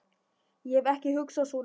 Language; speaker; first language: Icelandic; non-native, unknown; German